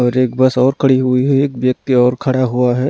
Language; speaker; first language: Hindi; non-native, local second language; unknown